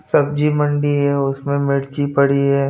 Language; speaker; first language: Hindi; non-native, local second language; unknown